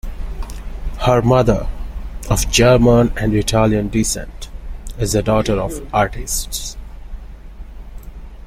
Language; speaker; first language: English; non-native, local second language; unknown